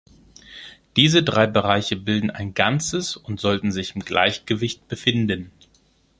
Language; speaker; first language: German; non-native, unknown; Greek